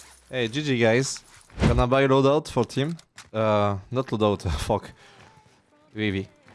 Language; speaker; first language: English; non-native, learner; French